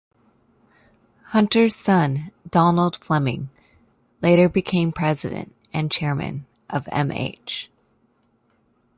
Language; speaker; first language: English; native; English